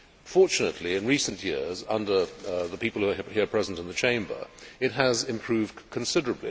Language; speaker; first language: English; native; English